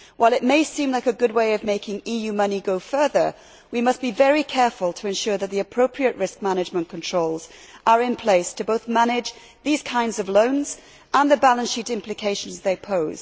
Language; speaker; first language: English; native; English